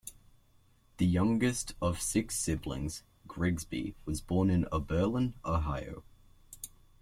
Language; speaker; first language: English; native; English